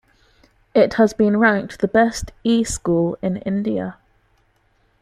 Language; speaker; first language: English; native; English